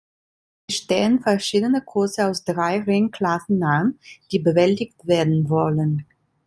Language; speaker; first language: German; non-native, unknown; Italian